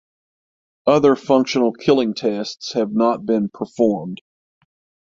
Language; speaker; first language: English; native; English